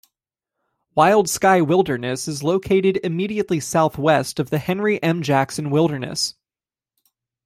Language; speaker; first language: English; native; English